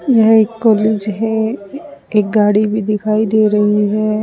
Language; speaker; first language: Hindi; native; Hindi